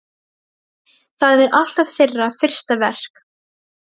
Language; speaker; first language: Icelandic; non-native, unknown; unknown